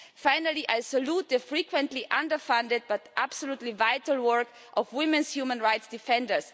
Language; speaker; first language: English; non-native, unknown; German